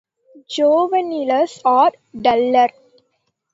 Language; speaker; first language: English; non-native, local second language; Tamil